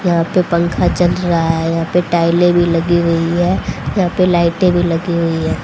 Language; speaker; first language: Hindi; native; Hindi